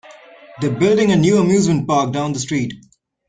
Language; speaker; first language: English; non-native, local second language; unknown